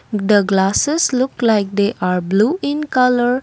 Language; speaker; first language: English; non-native, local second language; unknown